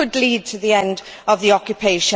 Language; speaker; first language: English; native; English